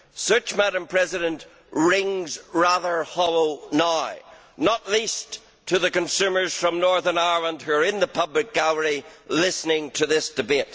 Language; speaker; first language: English; native; English